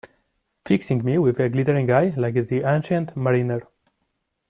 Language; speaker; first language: English; non-native, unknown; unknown